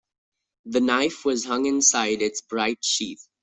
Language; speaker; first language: English; non-native, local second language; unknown